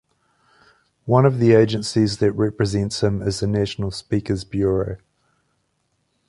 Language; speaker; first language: English; native; English